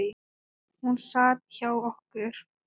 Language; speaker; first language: Icelandic; non-native, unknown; Thai